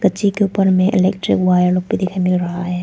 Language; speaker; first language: Hindi; non-native, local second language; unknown